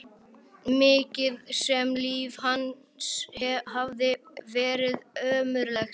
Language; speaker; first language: Icelandic; native; Icelandic